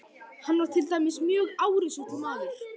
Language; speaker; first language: Icelandic; native; Icelandic